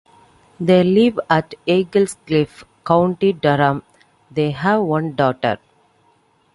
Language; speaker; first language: English; non-native, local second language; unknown